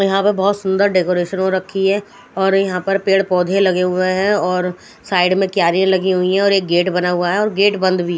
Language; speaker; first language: Hindi; non-native, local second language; Punjabi